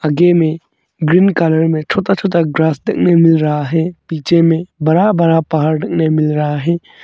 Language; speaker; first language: Hindi; non-native, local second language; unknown